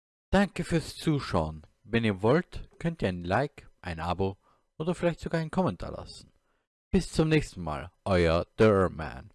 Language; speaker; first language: German; native; German